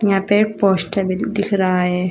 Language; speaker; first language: Hindi; native; Hindi